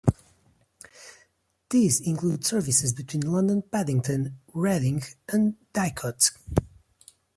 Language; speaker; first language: English; non-native, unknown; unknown